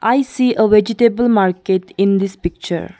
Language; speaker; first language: English; non-native, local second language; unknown